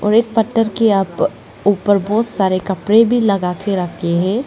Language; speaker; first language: Hindi; non-native, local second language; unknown